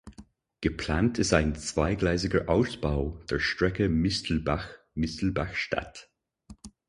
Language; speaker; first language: German; non-native, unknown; English